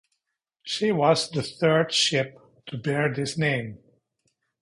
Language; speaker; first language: English; native; English